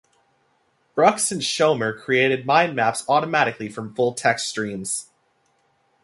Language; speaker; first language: English; native; English